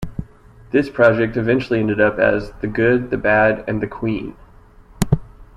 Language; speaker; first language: English; native; English